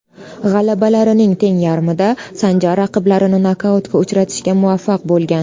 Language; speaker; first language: Uzbek; native; Uzbek